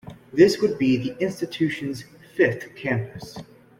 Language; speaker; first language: English; native; English